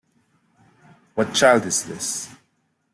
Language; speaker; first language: English; non-native, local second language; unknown